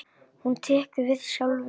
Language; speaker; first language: Icelandic; native; Icelandic